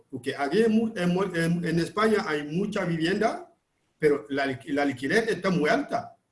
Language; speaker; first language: Spanish; non-native, fluent; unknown